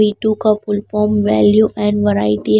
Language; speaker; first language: Hindi; non-native, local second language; Punjabi